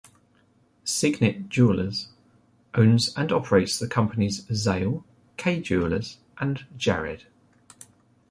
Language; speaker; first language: English; native; English